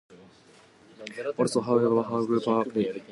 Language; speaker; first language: English; non-native, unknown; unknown